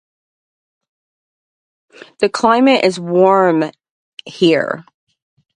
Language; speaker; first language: English; native; English